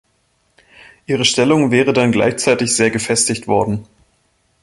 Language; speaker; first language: German; native; German